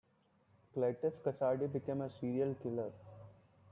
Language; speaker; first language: English; non-native, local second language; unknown